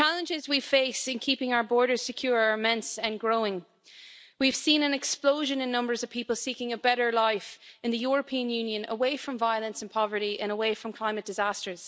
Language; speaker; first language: English; native; English